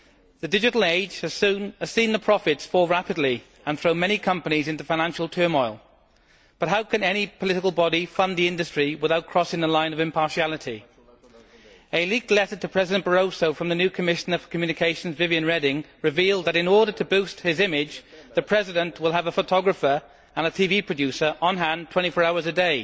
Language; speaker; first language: English; native; English